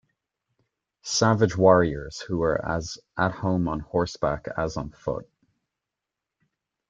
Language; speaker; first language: English; native; English